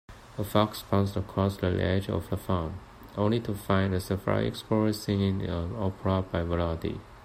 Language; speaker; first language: English; non-native, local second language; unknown